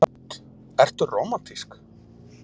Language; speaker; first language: Icelandic; native; Icelandic